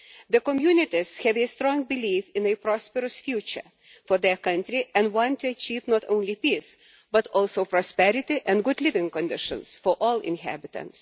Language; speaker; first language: English; non-native, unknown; Lithuanian